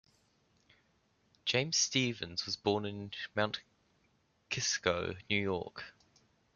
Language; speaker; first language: English; native; English